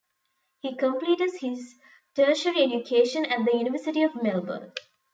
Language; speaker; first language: English; non-native, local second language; Tamil